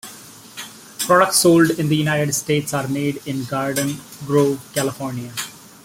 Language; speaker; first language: English; non-native, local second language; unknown